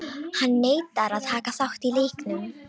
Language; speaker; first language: Icelandic; non-native, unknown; Romanian